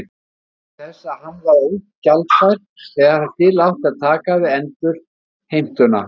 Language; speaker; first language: Icelandic; native; Icelandic